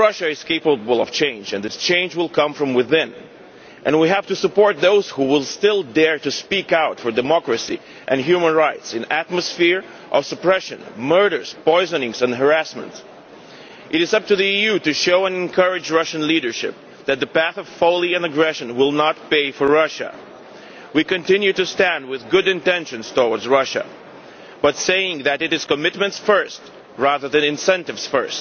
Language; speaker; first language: English; non-native, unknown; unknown